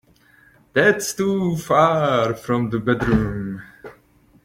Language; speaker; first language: English; non-native, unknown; Czech